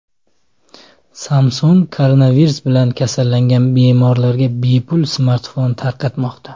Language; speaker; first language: Uzbek; native; Uzbek